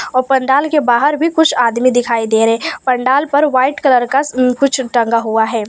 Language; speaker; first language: Hindi; non-native, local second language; Gujarati